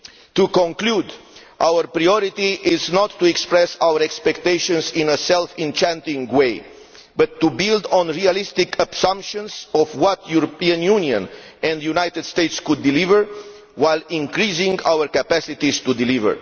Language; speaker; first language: English; non-native, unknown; Romanian